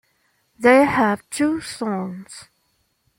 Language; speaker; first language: English; non-native, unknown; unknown